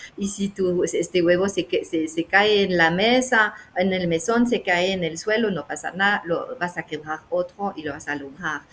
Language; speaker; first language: Spanish; non-native, fluent; French